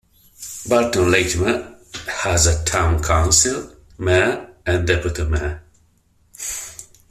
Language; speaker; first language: English; non-native, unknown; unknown